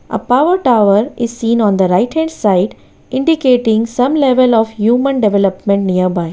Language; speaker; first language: English; non-native, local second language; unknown